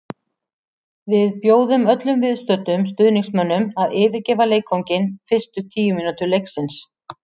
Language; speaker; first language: Icelandic; native; Icelandic